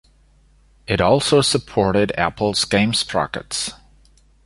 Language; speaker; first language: English; non-native, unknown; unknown